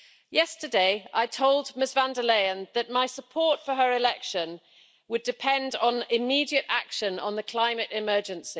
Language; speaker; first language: English; native; English